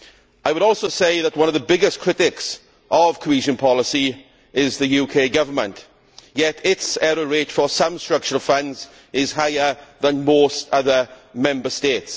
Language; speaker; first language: English; native; English